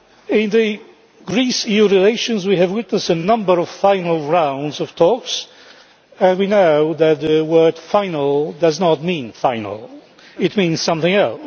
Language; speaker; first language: English; non-native, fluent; Polish